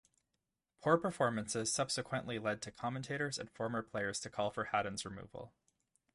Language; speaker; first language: English; native; English